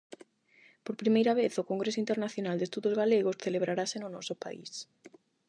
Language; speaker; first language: Galician; non-native, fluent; Spanish